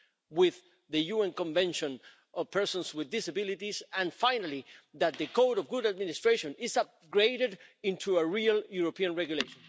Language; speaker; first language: English; non-native, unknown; Spanish